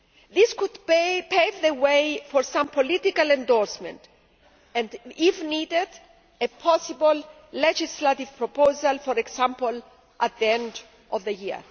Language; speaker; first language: English; non-native, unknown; Greek